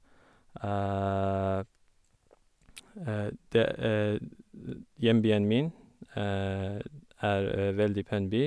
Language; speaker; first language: Norwegian; non-native, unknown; Kurdish